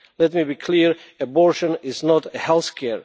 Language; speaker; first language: English; non-native, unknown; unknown